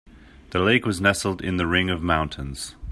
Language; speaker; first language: English; native; English